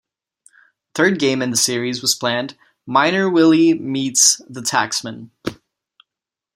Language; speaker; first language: English; non-native, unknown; Czech